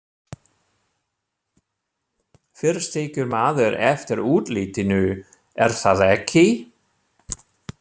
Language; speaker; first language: Icelandic; non-native, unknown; German